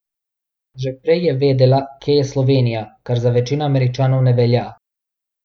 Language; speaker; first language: Slovenian; non-native, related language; Bosnian